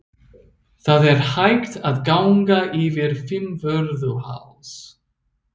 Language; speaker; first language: Icelandic; non-native, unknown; English